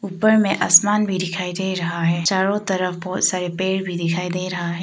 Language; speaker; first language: Hindi; non-native, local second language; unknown